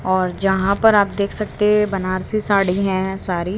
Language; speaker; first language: Hindi; native; Hindi